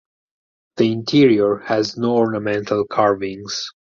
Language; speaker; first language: English; non-native, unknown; Italian